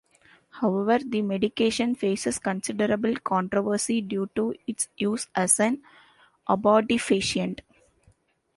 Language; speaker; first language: English; non-native, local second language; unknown